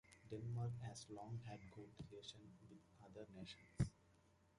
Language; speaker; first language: English; native; English